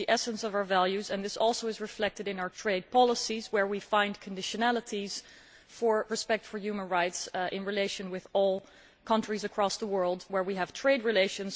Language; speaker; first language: English; non-native, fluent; Dutch